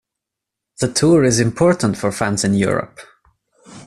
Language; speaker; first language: English; non-native, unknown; Swedish